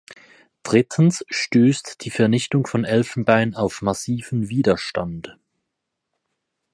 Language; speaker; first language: German; native; German